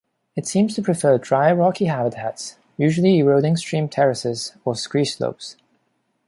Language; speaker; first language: English; non-native, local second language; Cantonese